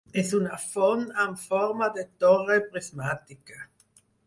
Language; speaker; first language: Catalan; non-native, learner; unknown